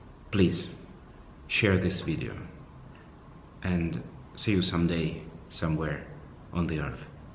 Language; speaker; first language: English; non-native, fluent; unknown